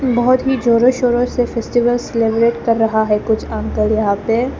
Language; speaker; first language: Hindi; early bilingual, other home language; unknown